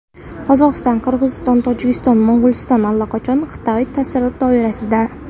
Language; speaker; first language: Uzbek; non-native, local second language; Kara-Kalpak